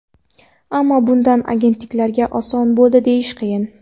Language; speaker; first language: Uzbek; non-native, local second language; Kara-Kalpak